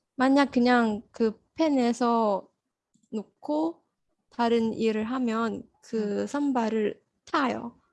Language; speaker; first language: Korean; non-native, learner; Malay